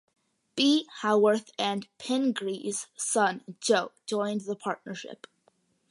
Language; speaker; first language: English; early bilingual, other home language; Malayalam